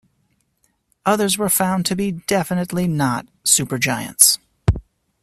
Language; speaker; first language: English; native; English